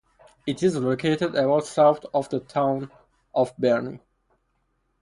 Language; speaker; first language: English; non-native, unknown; Persian